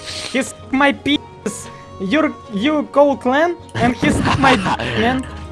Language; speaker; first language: English; non-native, learner; Russian